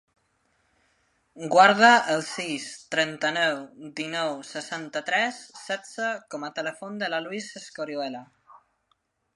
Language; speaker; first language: Catalan; non-native, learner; Spanish